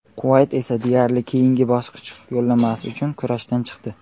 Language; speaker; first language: Uzbek; native; Uzbek